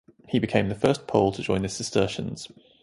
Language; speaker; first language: English; native; English